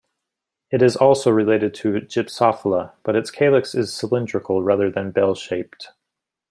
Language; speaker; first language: English; native; English